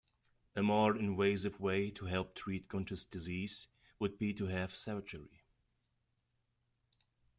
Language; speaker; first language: English; non-native, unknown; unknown